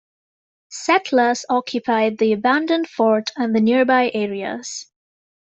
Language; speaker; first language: English; native; English